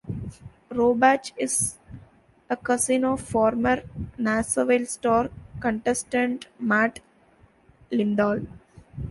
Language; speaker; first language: English; non-native, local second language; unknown